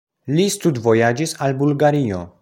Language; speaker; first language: Esperanto; non-native, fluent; Polish